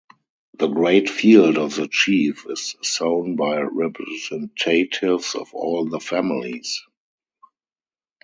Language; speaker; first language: English; non-native, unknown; German